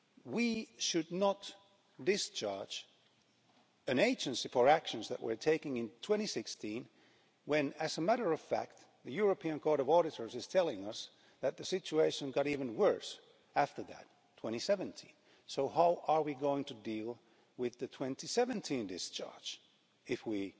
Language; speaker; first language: English; non-native, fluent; Finnish